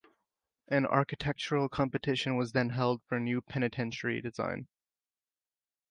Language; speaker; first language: English; native; English